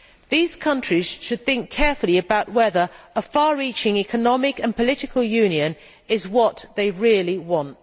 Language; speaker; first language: English; native; English